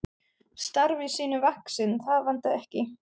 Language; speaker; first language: Icelandic; non-native, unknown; German